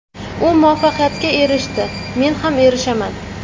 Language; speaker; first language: Uzbek; native; Uzbek